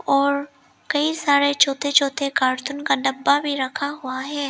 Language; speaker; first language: Hindi; early bilingual, other home language; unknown